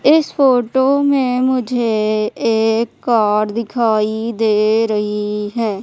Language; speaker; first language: Hindi; native; Hindi